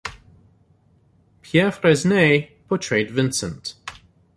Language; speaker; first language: English; native; English